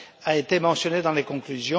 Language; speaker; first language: French; non-native, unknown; Romanian